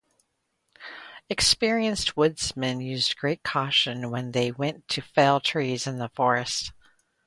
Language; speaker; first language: English; native; English